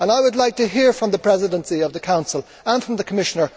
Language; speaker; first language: English; native; English